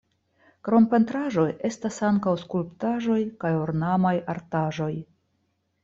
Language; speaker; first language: Esperanto; non-native, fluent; Russian